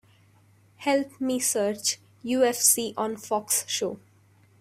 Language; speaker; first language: English; non-native, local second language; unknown